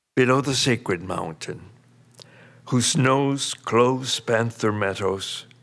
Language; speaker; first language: English; early bilingual, other home language; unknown